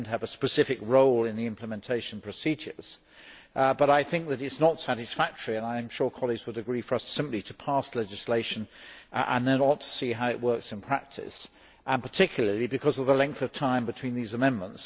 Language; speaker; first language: English; native; English